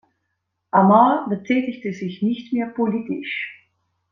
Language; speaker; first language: German; non-native, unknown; Dutch